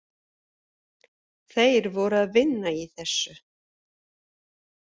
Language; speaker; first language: Icelandic; non-native, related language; Swedish